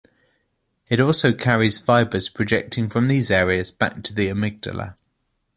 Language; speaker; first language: English; native; English